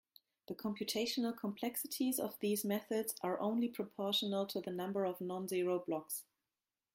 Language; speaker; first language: English; non-native, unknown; German